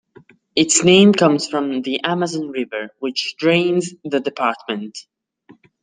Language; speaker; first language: English; non-native, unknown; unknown